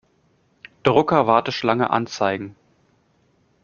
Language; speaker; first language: German; native; German